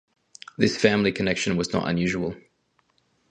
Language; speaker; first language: English; native; English